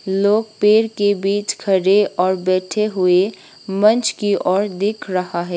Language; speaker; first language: Hindi; non-native, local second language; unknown